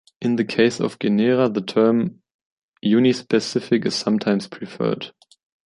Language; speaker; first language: English; non-native, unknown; German